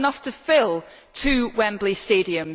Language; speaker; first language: English; native; English